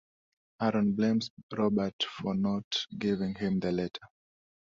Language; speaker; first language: English; non-native, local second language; Swahili